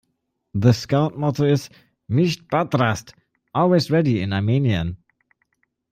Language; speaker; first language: English; non-native, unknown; German